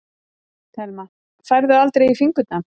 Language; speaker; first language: Icelandic; native; Icelandic